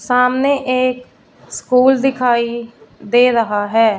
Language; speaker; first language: Hindi; non-native, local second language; Punjabi